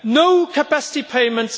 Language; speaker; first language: English; non-native, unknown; German